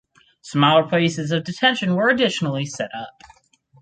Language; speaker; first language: English; native; English